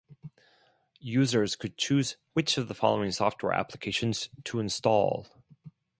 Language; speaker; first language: English; non-native, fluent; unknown